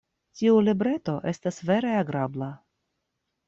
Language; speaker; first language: Esperanto; non-native, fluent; Russian